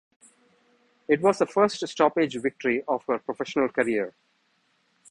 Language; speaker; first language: English; non-native, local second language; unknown